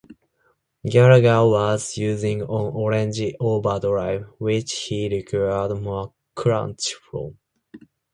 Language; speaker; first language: English; non-native, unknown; Japanese